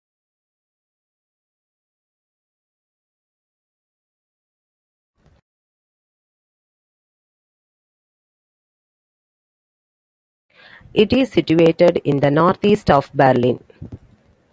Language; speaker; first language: English; non-native, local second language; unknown